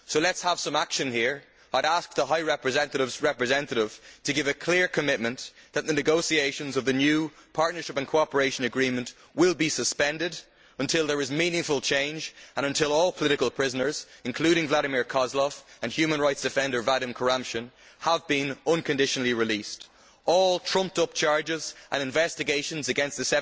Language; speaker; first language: English; native; English